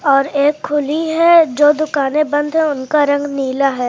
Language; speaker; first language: Hindi; native; Hindi